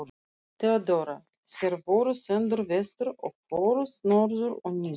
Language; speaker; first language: Icelandic; non-native, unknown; Russian